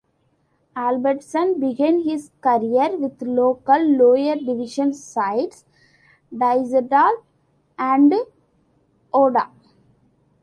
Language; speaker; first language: English; non-native, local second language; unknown